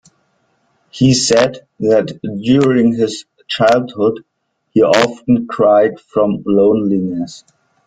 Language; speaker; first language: English; non-native, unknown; German